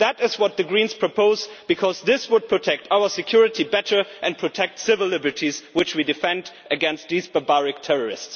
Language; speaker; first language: English; non-native, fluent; German